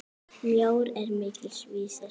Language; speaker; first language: Icelandic; native; Icelandic